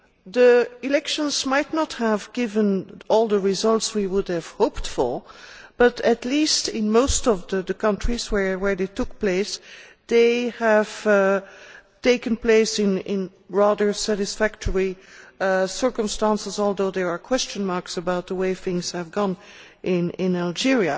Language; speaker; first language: English; non-native, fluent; Dutch